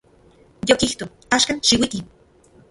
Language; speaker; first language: Central Puebla Nahuatl; non-native, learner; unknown